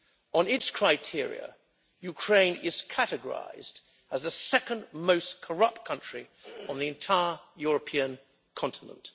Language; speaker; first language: English; native; English